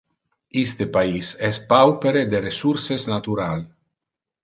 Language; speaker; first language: Interlingua; non-native, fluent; Italian